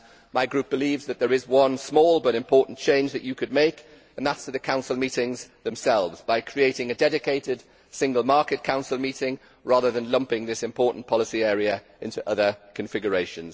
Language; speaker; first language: English; native; English